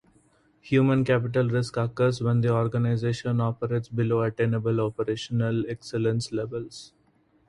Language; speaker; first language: English; non-native, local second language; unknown